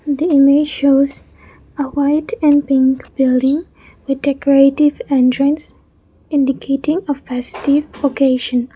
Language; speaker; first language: English; non-native, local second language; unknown